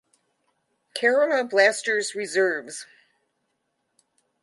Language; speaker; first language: English; native; English